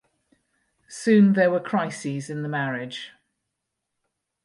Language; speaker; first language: English; native; English